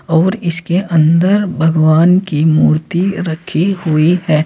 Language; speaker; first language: Hindi; native; Hindi